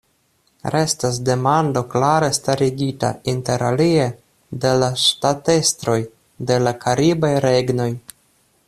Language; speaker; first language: Esperanto; non-native, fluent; Russian